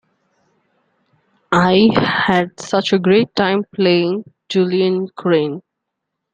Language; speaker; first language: English; non-native, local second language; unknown